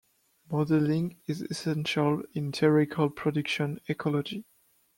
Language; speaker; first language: English; non-native, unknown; French